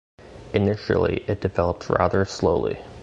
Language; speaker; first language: English; native; English